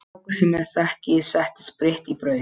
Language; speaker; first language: Icelandic; non-native, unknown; Polish